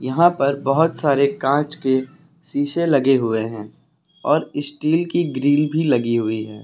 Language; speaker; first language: Hindi; native; Hindi